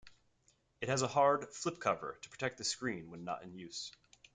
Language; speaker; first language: English; native; English